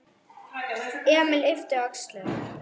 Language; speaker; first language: Icelandic; non-native, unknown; German